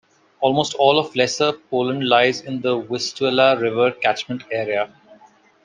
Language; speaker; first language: English; non-native, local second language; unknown